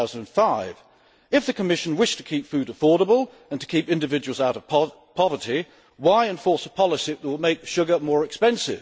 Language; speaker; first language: English; native; English